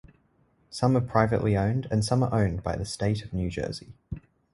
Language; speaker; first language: English; native; English